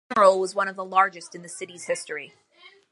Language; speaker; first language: English; native; English